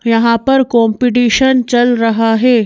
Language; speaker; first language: Hindi; native; Hindi